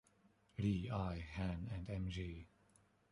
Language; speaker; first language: English; non-native, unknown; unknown